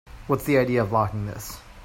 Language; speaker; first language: English; native; English